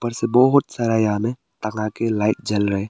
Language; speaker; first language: Hindi; early bilingual, other home language; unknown